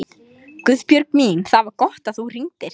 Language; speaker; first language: Icelandic; non-native, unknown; Lithuanian